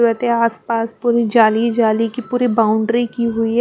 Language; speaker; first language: Hindi; non-native, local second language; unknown